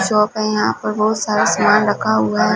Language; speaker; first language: Hindi; non-native, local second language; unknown